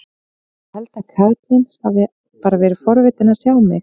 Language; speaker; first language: Icelandic; native; Icelandic